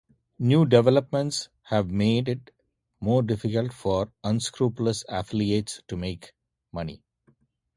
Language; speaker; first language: English; non-native, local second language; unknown